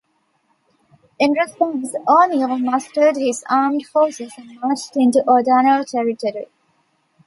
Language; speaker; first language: English; non-native, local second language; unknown